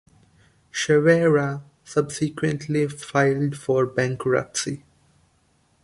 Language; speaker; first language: English; non-native, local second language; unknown